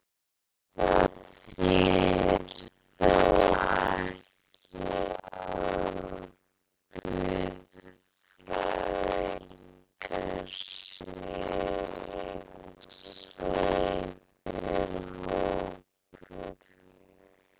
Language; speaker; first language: Icelandic; native; Icelandic